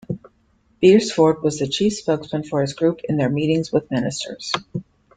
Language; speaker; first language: English; native; English